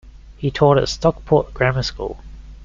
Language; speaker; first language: English; native; English